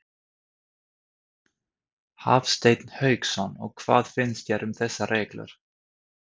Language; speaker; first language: Icelandic; non-native, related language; Swedish